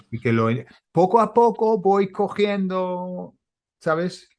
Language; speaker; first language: Spanish; non-native, fluent; English